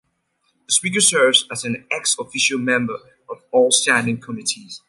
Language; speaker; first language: English; native; English